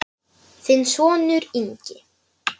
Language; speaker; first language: Icelandic; non-native, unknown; Polish